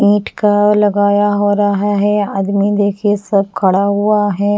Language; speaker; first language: Hindi; non-native, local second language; Bhojpuri